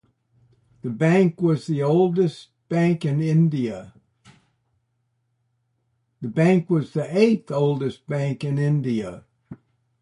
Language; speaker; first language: English; native; English